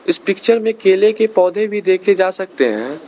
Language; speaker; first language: Hindi; non-native, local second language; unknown